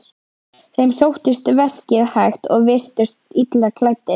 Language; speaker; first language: Icelandic; native; Icelandic